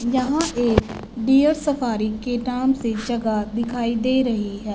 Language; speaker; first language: Hindi; non-native, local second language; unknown